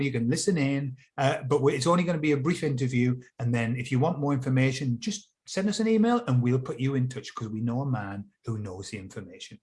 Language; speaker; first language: English; native; English